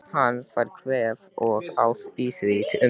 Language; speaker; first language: Icelandic; native; Icelandic